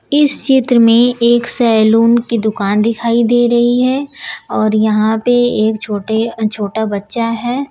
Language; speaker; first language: Hindi; native; Hindi